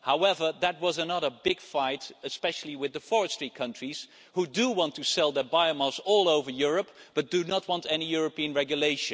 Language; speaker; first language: English; non-native, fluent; Dutch